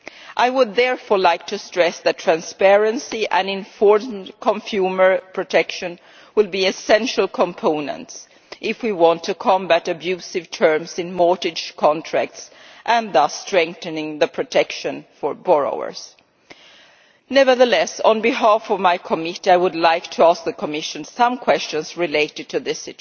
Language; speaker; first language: English; non-native, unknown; Swedish